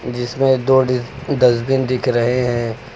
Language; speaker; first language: Hindi; native; Hindi